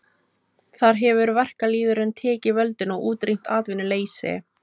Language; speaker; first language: Icelandic; non-native, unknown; Filipino